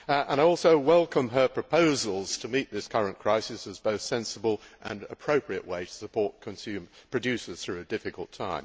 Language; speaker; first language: English; native; English